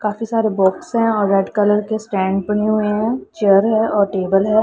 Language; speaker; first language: Hindi; non-native, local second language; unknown